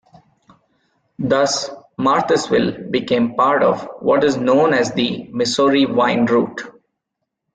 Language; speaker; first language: English; non-native, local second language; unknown